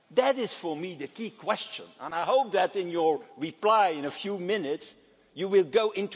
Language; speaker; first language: English; non-native, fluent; Dutch